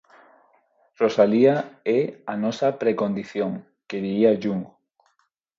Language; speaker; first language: Galician; non-native, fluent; Spanish